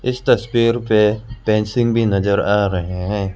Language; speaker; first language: Hindi; non-native, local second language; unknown